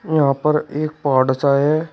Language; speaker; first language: Hindi; native; Hindi